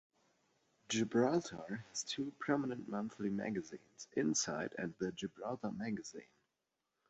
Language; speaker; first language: English; non-native, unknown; German